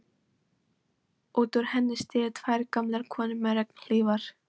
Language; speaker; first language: Icelandic; non-native, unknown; Polish